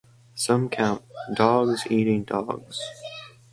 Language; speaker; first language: English; native; English